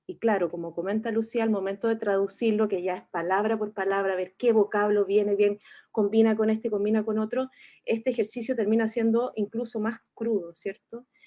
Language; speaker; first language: Spanish; native; Spanish